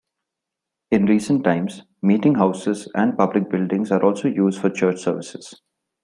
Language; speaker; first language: English; non-native, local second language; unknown